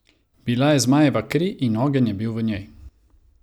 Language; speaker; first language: Slovenian; non-native, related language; Croatian